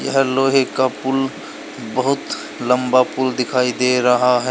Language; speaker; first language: Hindi; native; Hindi